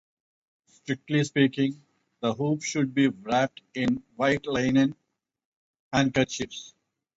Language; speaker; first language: English; non-native, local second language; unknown